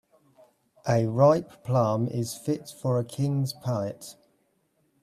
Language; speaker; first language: English; native; English